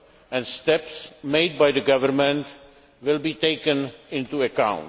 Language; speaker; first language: English; non-native, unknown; Czech